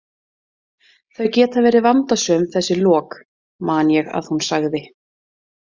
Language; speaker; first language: Icelandic; native; Icelandic